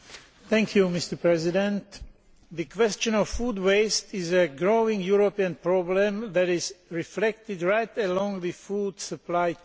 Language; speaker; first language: English; non-native, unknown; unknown